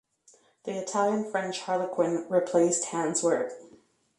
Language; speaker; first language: English; native; English